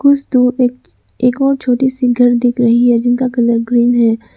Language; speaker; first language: Hindi; non-native, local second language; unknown